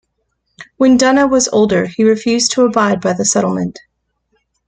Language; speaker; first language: English; native; English